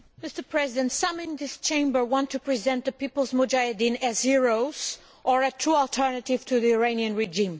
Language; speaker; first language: English; non-native, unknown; Portuguese